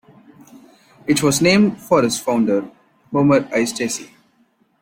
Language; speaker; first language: English; non-native, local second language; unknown